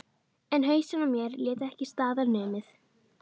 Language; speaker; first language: Icelandic; native; Icelandic